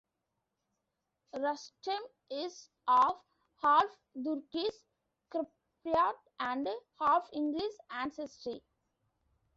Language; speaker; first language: English; non-native, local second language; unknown